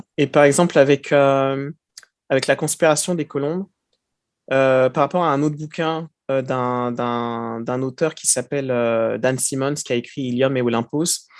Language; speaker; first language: French; early bilingual, other home language; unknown